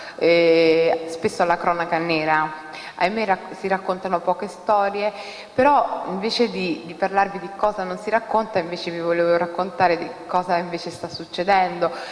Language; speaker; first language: Italian; early bilingual, other home language; Somali